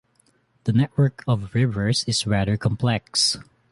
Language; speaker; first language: English; non-native, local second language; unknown